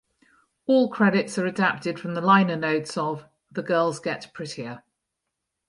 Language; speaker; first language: English; native; English